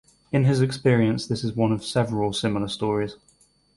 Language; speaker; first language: English; native; English